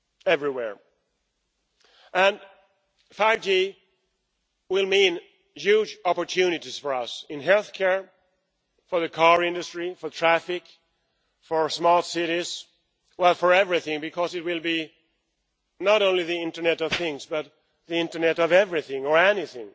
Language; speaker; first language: English; non-native, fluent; Swedish